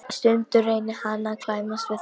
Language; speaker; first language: Icelandic; non-native, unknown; Polish